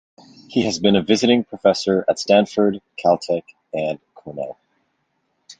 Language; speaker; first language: English; native; English